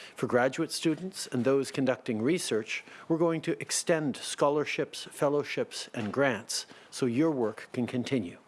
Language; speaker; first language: English; early bilingual, other home language; French